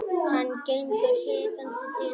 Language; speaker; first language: Icelandic; native; Icelandic